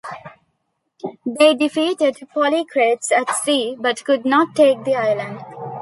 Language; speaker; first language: English; non-native, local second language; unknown